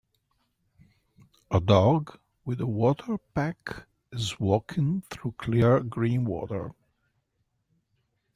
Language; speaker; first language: English; native; English